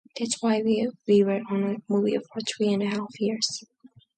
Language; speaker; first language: English; non-native, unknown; Mongolian